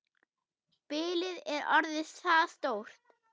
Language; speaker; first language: Icelandic; non-native, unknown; German